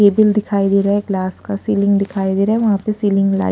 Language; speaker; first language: Hindi; non-native, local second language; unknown